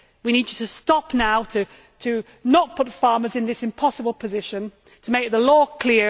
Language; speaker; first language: English; native; English